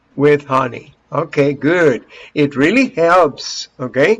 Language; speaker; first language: English; non-native, fluent; Spanish